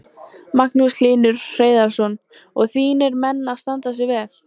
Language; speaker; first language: Icelandic; native; Icelandic